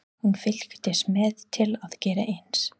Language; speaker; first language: Icelandic; non-native, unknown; English